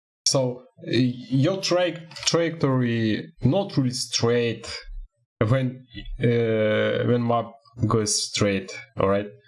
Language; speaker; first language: English; non-native, learner; Russian